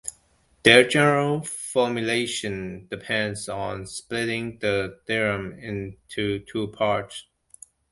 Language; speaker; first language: English; non-native, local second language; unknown